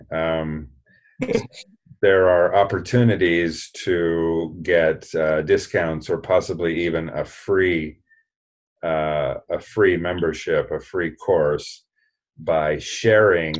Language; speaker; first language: English; native; English